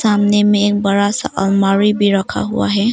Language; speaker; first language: Hindi; non-native, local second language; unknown